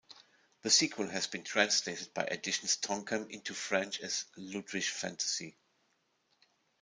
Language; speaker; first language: English; non-native, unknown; German